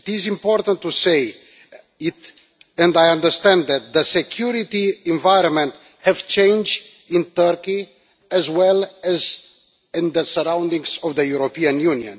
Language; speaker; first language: English; non-native, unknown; Romanian